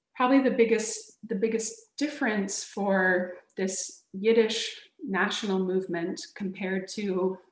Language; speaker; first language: English; native; English